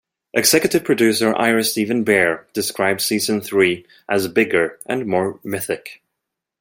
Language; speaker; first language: English; non-native, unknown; Swedish